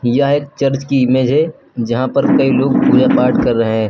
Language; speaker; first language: Hindi; native; Hindi